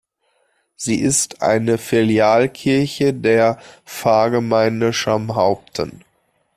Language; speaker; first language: German; native; German